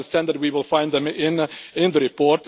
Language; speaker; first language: English; non-native, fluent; Czech